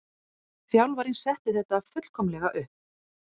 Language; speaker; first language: Icelandic; native; Icelandic